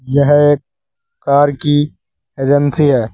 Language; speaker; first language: Hindi; native; Hindi